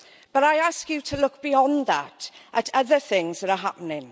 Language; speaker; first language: English; native; English